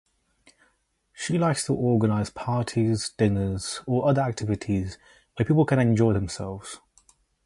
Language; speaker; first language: English; native; English